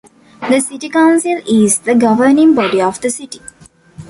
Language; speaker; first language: English; non-native, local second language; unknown